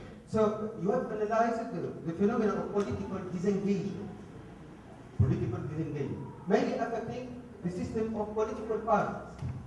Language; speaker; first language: English; non-native, fluent; Arabic